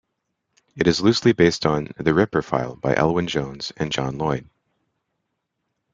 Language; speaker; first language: English; native; English